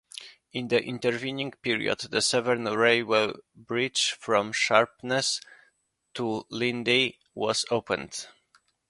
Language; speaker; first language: English; non-native, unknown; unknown